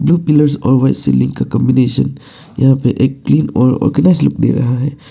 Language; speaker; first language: Hindi; non-native, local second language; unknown